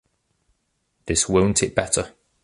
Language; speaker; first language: English; native; English